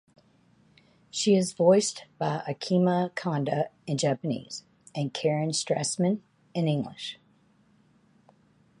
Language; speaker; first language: English; native; English